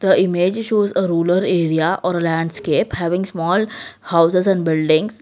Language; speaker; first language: English; non-native, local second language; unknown